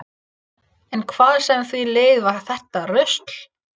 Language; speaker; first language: Icelandic; non-native, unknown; English